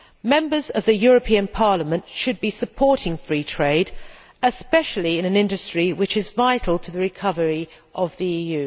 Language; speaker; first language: English; native; English